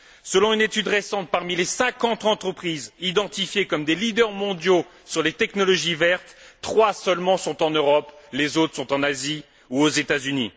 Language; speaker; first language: French; native; French